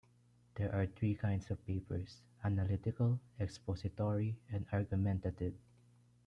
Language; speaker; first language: English; non-native, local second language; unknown